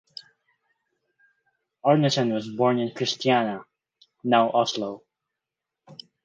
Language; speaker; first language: English; non-native, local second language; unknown